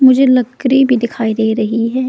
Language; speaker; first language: Hindi; non-native, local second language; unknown